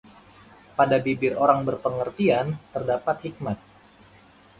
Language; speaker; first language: Indonesian; native; Indonesian